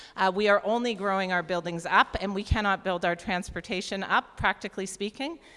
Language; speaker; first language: English; native; English